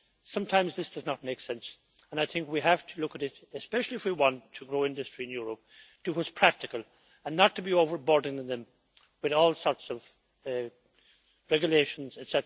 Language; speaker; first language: English; native; English